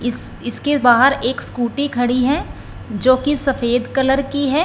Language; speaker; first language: Hindi; non-native, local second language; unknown